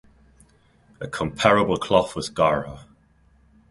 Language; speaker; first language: English; non-native, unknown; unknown